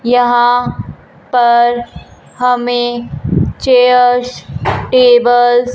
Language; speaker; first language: Hindi; non-native, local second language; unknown